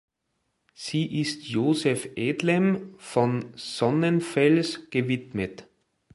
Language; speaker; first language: German; native; German